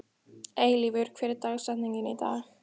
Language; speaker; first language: Icelandic; native; Icelandic